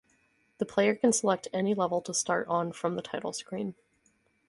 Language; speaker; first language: English; native; English